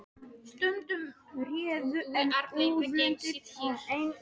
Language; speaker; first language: Icelandic; non-native, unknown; Polish